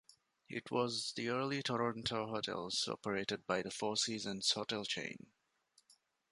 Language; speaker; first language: English; non-native, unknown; Divehi